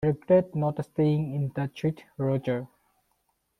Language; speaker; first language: English; non-native, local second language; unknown